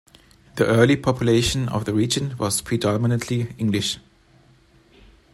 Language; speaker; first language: English; non-native, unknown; German